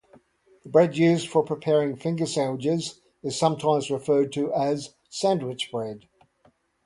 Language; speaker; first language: English; native; English